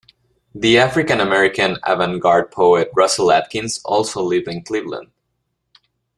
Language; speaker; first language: English; non-native, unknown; Spanish